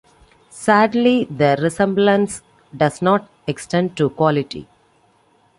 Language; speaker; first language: English; non-native, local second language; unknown